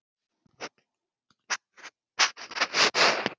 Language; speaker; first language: Icelandic; native; Icelandic